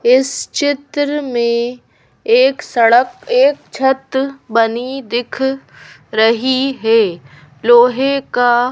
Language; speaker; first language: Hindi; native; Hindi